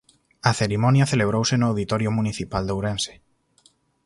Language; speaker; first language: Galician; native; Galician